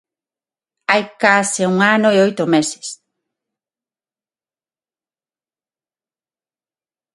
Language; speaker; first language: Galician; non-native, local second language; Spanish